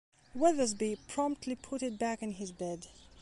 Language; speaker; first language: English; non-native, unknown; Belarusian